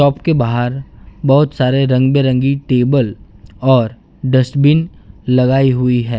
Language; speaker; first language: Hindi; non-native, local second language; Gujarati